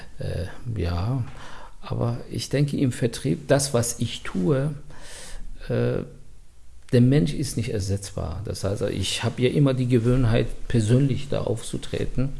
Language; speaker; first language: German; non-native, fluent; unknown